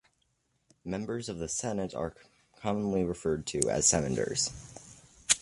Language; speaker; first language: English; native; English